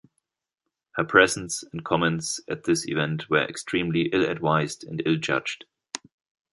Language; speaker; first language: English; non-native, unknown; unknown